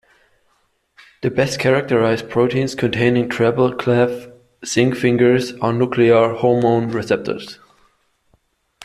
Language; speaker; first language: English; non-native, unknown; German